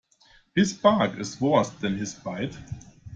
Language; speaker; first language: English; non-native, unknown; German